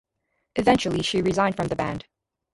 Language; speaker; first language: English; native; English